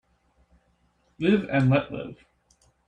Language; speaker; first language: English; native; English